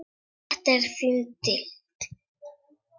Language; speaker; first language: Icelandic; non-native, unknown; Czech